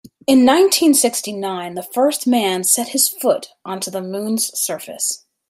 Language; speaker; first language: English; native; English